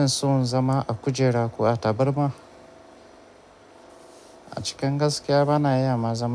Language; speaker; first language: Hausa; native; Hausa